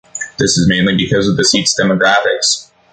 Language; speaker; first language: English; native; English